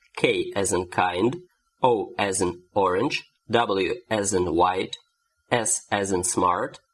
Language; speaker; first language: English; non-native, fluent; Russian